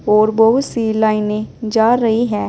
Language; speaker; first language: Hindi; native; Hindi